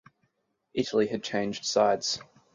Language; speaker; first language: English; native; English